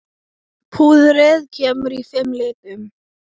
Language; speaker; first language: Icelandic; non-native, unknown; Thai